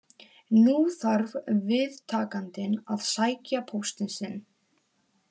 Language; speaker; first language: Icelandic; non-native, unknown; Polish